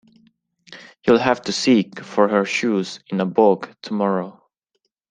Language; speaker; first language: English; non-native, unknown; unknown